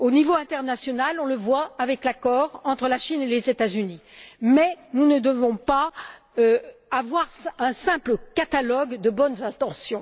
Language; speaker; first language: French; native; French